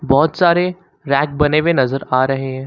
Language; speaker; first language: Hindi; native; Hindi